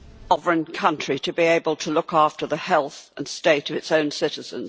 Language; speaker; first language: English; native; English